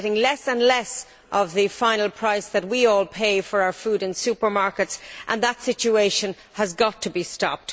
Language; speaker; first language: English; native; English